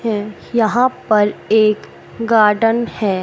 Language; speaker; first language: Hindi; native; Hindi